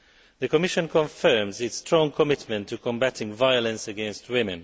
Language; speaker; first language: English; non-native, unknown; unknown